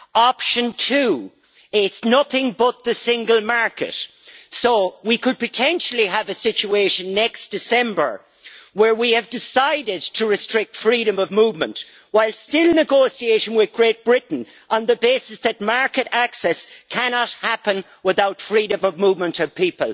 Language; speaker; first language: English; native; English